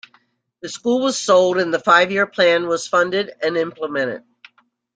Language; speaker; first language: English; native; English